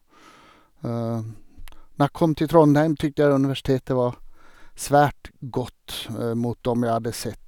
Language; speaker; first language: Norwegian; non-native, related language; Swedish